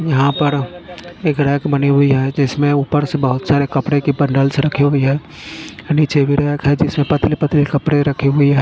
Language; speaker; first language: Hindi; non-native, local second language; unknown